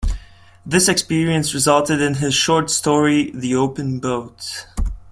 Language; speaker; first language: English; non-native, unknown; Latvian